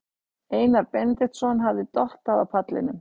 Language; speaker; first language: Icelandic; native; Icelandic